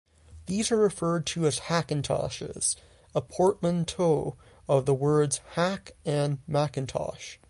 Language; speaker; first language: English; native; English